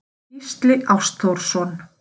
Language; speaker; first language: Icelandic; native; Icelandic